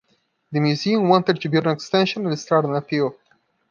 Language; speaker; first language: English; non-native, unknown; Portuguese